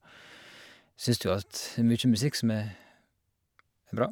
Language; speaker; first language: Norwegian; native; Norwegian